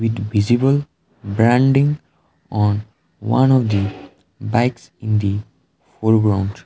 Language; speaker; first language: English; non-native, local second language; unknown